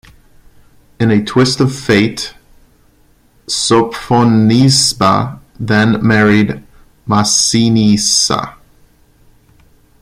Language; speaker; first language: English; non-native, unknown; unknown